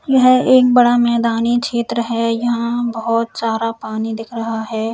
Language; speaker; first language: Hindi; native; Hindi